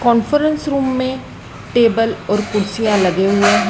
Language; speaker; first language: Hindi; native; Hindi